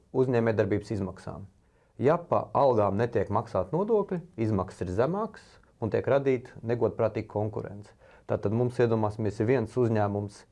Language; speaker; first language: Latvian; native; Latvian